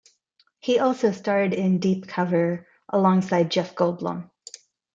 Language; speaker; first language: English; non-native, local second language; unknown